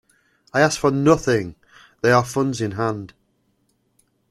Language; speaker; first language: English; native; English